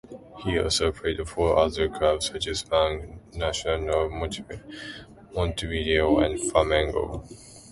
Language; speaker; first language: English; non-native, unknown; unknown